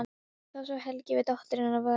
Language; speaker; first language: Icelandic; non-native, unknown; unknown